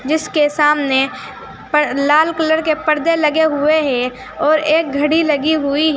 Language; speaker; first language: Hindi; native; Hindi